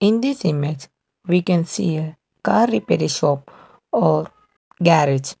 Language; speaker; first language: English; non-native, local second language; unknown